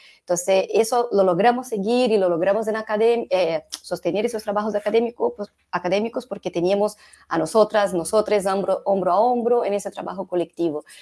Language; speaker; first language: Spanish; non-native, related language; Portuguese